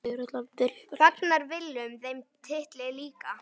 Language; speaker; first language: Icelandic; native; Icelandic